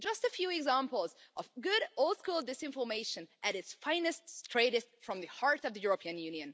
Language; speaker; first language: English; non-native, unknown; Hungarian